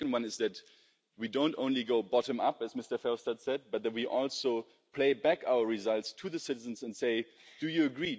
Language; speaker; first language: English; non-native, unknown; German